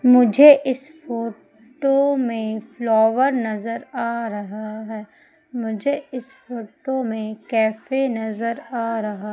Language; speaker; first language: Hindi; native; Hindi